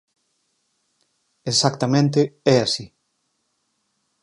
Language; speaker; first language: Galician; native; Galician